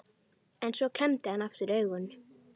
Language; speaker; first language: Icelandic; native; Icelandic